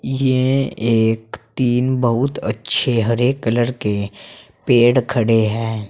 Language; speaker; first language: Hindi; native; Hindi